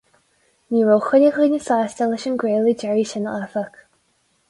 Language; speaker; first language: Irish; non-native, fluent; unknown